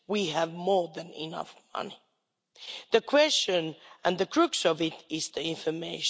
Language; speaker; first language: English; non-native, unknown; Finnish